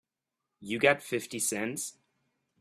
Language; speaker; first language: English; native; English